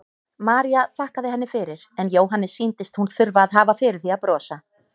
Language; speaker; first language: Icelandic; native; Icelandic